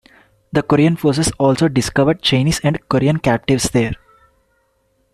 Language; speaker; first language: English; non-native, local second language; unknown